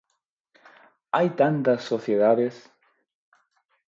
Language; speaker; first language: Galician; non-native, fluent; Spanish